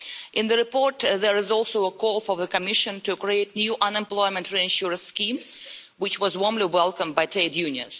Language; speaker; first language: English; non-native, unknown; Russian